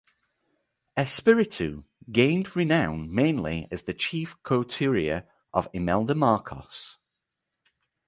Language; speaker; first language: English; native; English